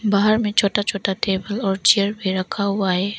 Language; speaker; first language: Hindi; non-native, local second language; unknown